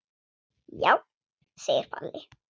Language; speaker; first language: Icelandic; non-native, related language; Swedish